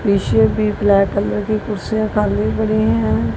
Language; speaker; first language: Hindi; non-native, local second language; Punjabi